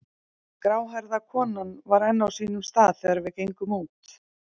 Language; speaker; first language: Icelandic; native; Icelandic